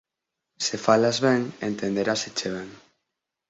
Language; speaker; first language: Galician; native; Galician